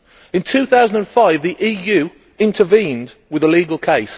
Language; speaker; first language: English; native; English